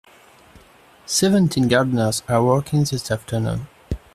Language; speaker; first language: English; non-native, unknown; French